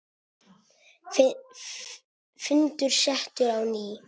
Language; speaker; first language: Icelandic; non-native, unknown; Italian